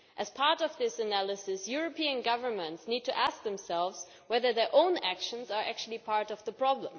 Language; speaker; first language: English; non-native, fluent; German